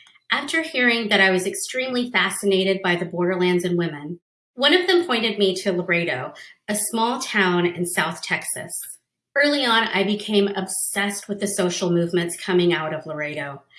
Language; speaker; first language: English; early bilingual, other home language; Spanish